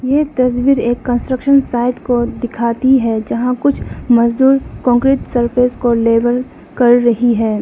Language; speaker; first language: Hindi; non-native, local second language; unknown